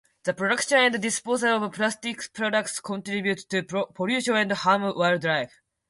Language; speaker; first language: English; non-native, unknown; Japanese